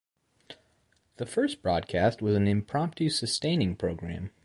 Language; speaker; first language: English; native; English